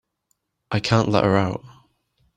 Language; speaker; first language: English; native; English